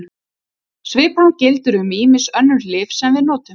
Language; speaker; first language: Icelandic; native; Icelandic